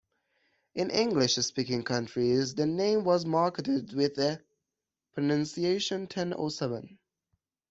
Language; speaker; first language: English; non-native, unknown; Persian